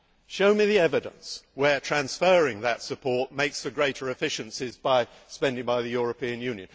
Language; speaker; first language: English; native; English